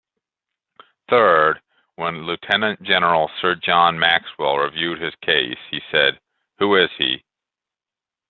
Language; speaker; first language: English; native; English